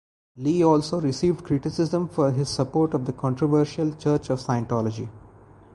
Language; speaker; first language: English; non-native, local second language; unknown